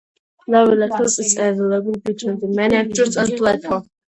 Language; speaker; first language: English; non-native, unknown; Georgian